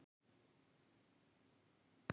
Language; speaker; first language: Icelandic; native; Icelandic